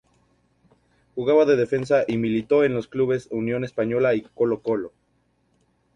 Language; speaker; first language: Spanish; native; Spanish